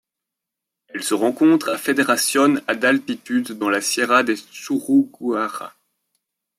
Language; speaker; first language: French; native; French